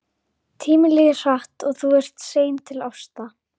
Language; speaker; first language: Icelandic; native; Icelandic